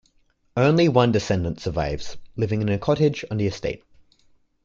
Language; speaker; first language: English; native; English